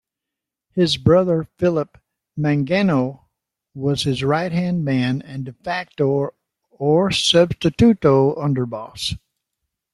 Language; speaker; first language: English; native; English